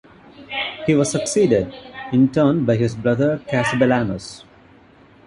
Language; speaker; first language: English; non-native, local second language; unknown